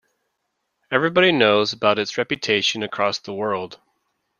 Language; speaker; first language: English; native; English